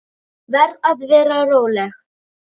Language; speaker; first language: Icelandic; native; Icelandic